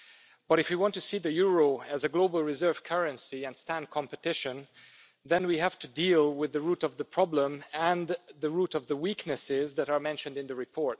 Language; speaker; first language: English; non-native, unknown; Hungarian